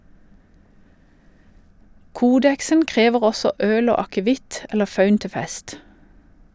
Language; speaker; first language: Norwegian; native; Norwegian